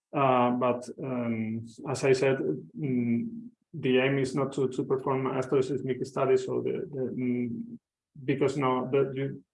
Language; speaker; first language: English; non-native, fluent; Spanish